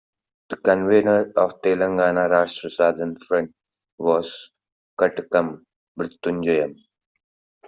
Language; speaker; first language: English; non-native, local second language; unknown